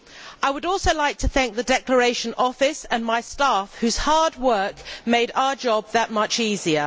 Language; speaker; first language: English; native; English